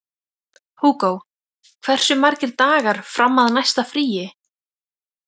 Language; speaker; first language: Icelandic; native; Icelandic